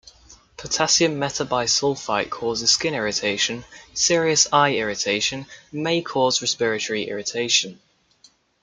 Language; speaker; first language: English; native; English